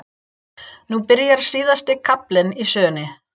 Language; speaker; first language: Icelandic; non-native, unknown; English